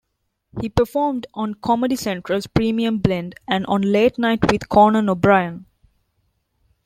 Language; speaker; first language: English; non-native, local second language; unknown